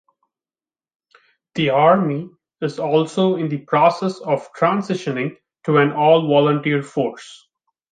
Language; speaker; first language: English; non-native, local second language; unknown